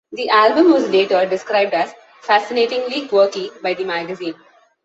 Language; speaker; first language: English; non-native, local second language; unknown